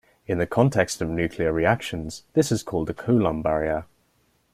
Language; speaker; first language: English; native; English